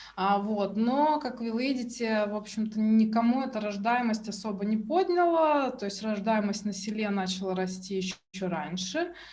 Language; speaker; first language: Russian; native; Russian